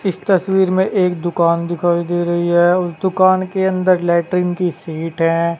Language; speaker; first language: Hindi; native; Hindi